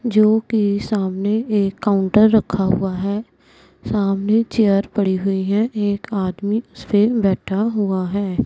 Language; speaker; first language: Hindi; non-native, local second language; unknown